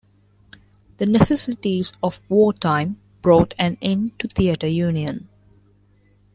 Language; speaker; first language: English; non-native, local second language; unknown